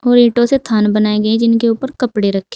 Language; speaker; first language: Hindi; native; Hindi